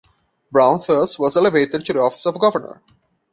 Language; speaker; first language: English; non-native, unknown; Portuguese